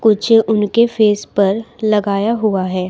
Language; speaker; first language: Hindi; native; Hindi